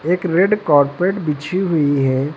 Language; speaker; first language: Hindi; native; Hindi